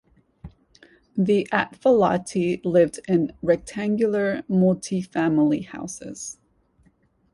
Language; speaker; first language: English; native; English